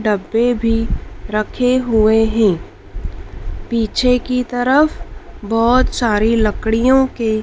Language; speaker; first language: Hindi; native; Hindi